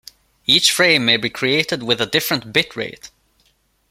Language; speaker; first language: English; non-native, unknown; Swedish